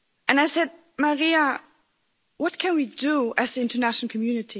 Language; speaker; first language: English; non-native, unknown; German